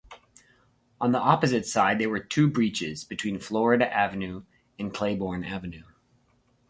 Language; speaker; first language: English; native; English